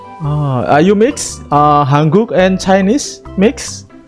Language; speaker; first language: English; non-native, learner; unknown